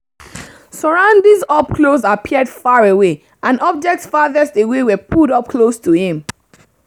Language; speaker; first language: English; non-native, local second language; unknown